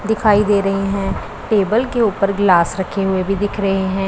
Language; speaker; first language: Hindi; non-native, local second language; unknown